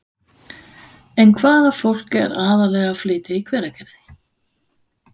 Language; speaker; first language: Icelandic; non-native, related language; Danish